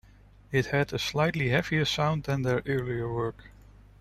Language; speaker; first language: English; non-native, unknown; Dutch